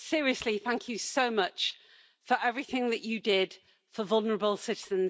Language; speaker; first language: English; native; English